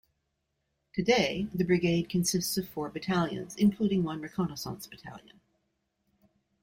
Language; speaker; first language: English; native; English